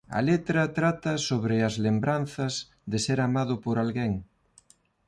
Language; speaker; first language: Galician; non-native, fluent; Spanish